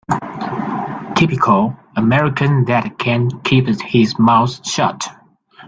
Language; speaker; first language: English; non-native, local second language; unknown